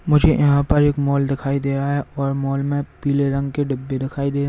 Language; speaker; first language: Hindi; native; Hindi